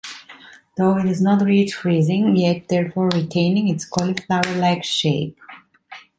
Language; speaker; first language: English; non-native, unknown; Italian